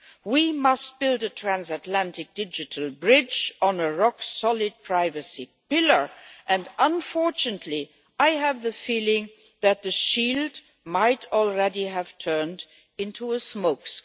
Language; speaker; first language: English; non-native, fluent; Luxembourgish